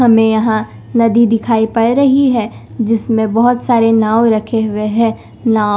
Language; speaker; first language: Hindi; non-native, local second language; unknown